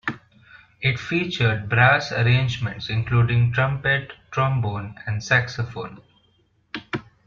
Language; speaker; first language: English; non-native, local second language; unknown